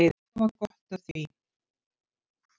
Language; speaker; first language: Icelandic; native; Icelandic